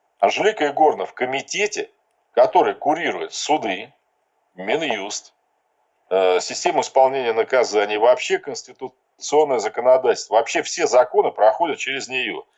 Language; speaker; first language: Russian; native; Russian